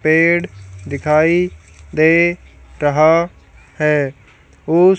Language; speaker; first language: Hindi; native; Hindi